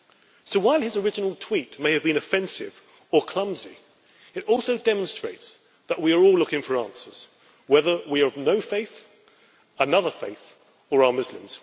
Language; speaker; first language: English; native; English